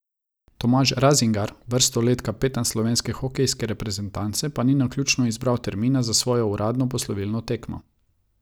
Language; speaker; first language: Slovenian; non-native, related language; Croatian